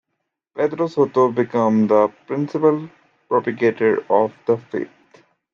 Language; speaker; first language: English; native; English